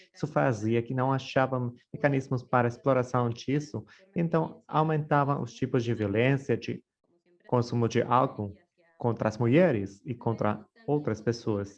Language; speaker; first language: Portuguese; non-native, fluent; Spanish